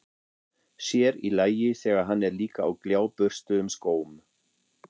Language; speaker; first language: Icelandic; non-native, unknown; German